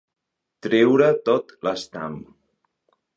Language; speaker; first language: Catalan; non-native, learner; Spanish